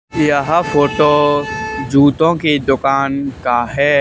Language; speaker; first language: Hindi; native; Hindi